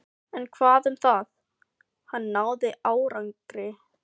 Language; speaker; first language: Icelandic; non-native, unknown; Filipino